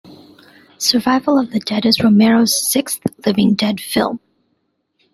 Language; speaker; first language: English; native; English